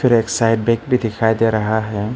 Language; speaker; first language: Hindi; non-native, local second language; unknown